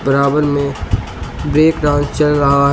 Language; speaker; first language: Hindi; native; Hindi